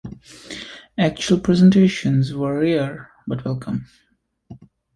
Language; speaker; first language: English; native; English